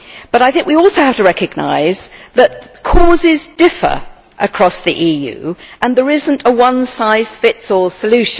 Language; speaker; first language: English; native; English